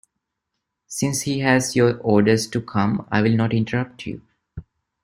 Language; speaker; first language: English; non-native, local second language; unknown